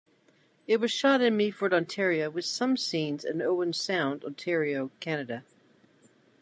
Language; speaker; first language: English; native; English